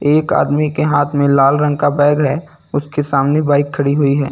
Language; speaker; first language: Hindi; native; Hindi